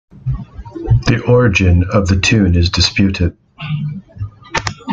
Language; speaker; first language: English; native; English